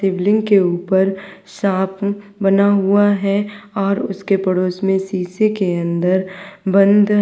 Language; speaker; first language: Hindi; native; Hindi